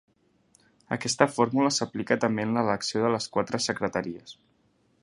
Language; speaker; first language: Catalan; native; Catalan